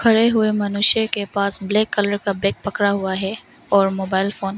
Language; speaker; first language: Hindi; non-native, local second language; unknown